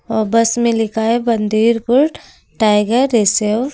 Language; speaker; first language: Hindi; native; Hindi